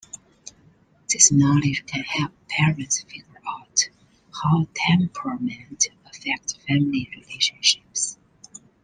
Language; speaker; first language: English; non-native, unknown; Chinese